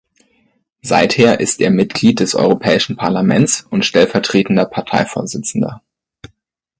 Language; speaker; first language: German; native; German